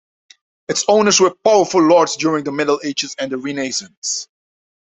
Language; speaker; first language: English; non-native, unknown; Dutch